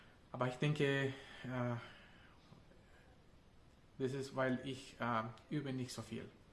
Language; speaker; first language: German; non-native, learner; Spanish